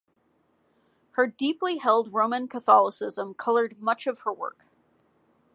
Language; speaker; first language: English; native; English